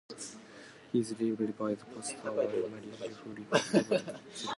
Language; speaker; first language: English; non-native, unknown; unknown